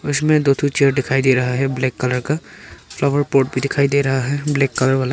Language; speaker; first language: Hindi; non-native, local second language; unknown